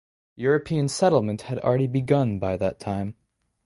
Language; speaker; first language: English; native; English